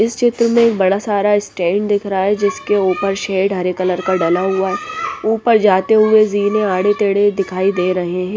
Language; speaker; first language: Hindi; non-native, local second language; Punjabi